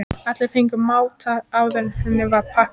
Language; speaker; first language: Icelandic; native; Icelandic